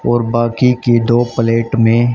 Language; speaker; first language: Hindi; native; Hindi